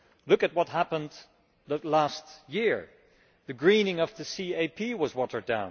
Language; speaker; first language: English; non-native, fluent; Dutch